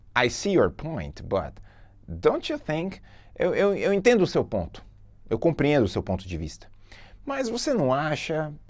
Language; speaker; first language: English; non-native, fluent; Portuguese